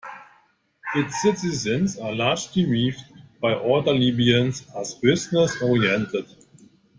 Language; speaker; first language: English; non-native, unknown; German